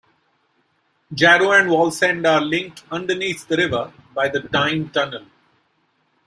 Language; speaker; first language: English; non-native, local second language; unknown